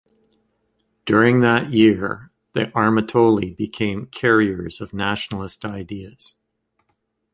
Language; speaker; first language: English; native; English